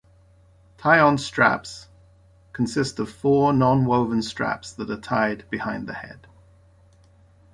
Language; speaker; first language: English; native; English